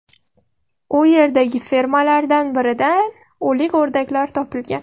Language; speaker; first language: Uzbek; non-native, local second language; Russian